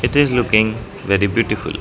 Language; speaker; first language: English; non-native, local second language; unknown